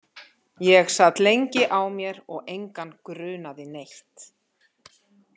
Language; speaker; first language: Icelandic; native; Icelandic